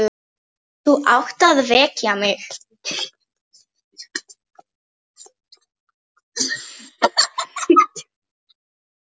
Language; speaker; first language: Icelandic; non-native, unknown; Polish